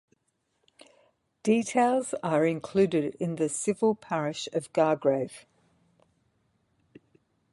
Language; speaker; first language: English; native; English